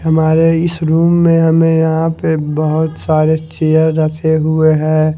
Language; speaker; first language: Hindi; non-native, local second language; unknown